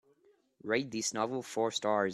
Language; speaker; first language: English; non-native, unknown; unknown